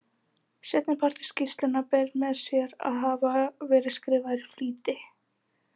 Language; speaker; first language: Icelandic; native; Icelandic